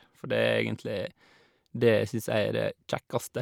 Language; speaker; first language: Norwegian; native; Norwegian